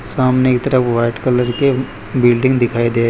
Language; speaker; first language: Hindi; non-native, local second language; Gujarati